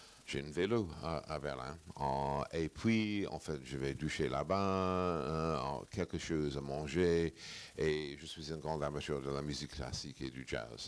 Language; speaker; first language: French; non-native, fluent; English